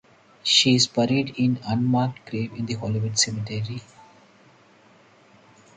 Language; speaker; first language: English; non-native, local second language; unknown